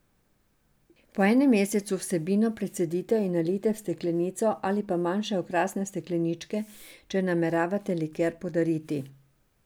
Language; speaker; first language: Slovenian; non-native, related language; Serbian